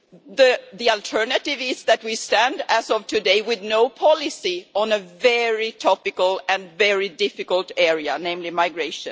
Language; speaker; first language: English; non-native, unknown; Swedish